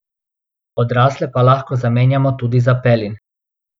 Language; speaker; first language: Slovenian; non-native, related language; Bosnian